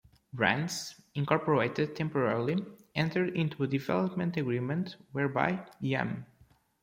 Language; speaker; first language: English; non-native, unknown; Portuguese